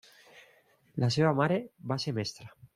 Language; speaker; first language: Catalan; non-native, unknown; Spanish